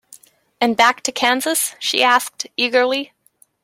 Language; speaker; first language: English; native; English